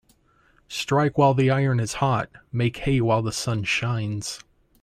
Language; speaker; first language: English; native; English